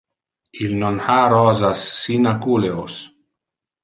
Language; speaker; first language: Interlingua; non-native, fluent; Italian